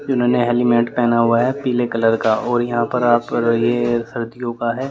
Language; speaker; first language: Hindi; native; Hindi